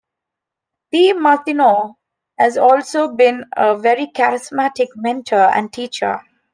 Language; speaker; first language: English; non-native, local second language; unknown